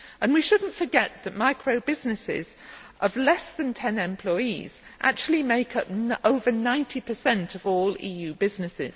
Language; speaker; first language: English; native; English